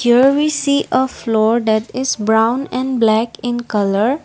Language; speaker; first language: English; non-native, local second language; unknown